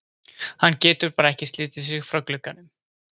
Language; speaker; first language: Icelandic; native; Icelandic